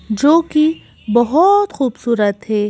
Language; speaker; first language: Hindi; native; Hindi